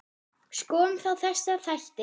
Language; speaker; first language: Icelandic; non-native, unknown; German